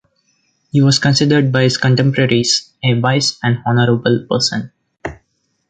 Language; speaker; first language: English; non-native, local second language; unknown